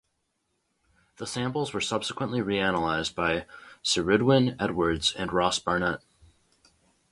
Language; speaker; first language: English; native; English